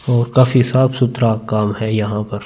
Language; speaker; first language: Hindi; non-native, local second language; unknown